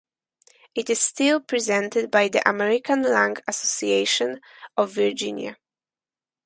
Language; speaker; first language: English; non-native, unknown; Polish